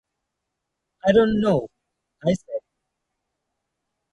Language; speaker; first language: English; non-native, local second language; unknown